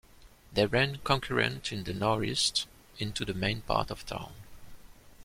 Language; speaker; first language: English; non-native, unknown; French